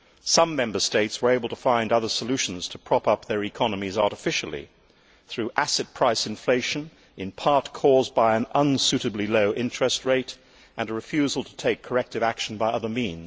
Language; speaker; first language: English; native; English